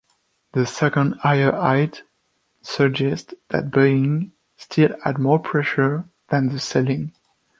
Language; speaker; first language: English; non-native, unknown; French